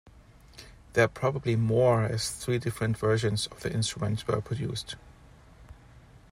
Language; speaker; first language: English; non-native, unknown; German